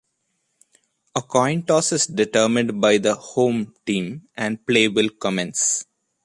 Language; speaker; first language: English; non-native, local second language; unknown